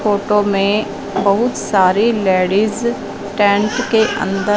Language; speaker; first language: Hindi; non-native, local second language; Punjabi